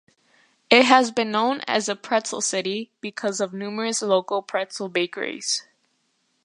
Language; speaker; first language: English; native; English